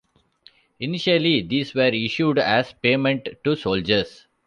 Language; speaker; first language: English; non-native, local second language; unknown